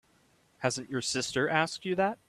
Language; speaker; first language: English; native; English